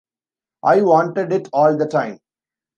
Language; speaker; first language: English; non-native, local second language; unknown